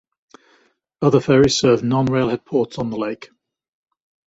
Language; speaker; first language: English; native; English